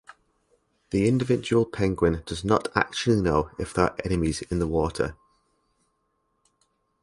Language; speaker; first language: English; native; English